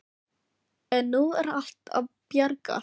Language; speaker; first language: Icelandic; non-native, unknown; Filipino